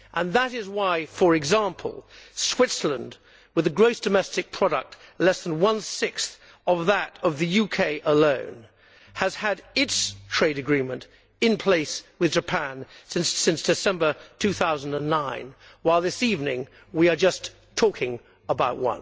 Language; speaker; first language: English; native; English